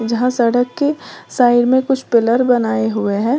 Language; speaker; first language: Hindi; native; Hindi